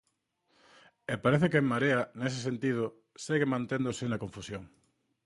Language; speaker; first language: Galician; native; Galician